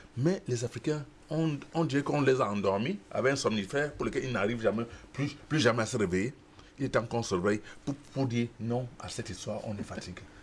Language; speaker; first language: French; non-native, local second language; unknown